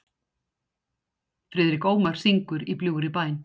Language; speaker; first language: Icelandic; native; Icelandic